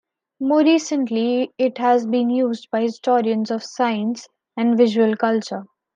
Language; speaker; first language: English; non-native, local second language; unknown